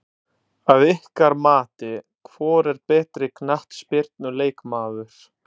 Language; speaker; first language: Icelandic; non-native, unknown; Italian